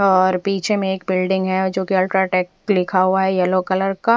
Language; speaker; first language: Hindi; non-native, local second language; Punjabi